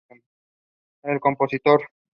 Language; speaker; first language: English; non-native, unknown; Spanish